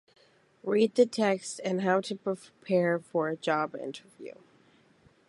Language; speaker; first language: English; native; English